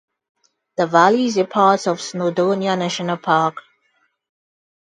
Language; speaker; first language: English; non-native, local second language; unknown